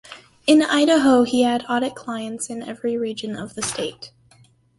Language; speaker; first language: English; native; English